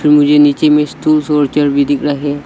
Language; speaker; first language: Hindi; non-native, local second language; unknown